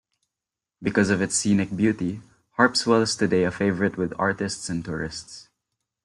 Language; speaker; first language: English; non-native, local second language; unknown